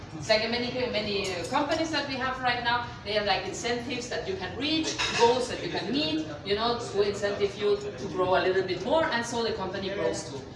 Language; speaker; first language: English; non-native, fluent; Spanish